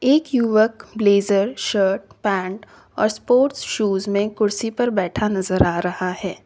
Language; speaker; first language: Hindi; native; Hindi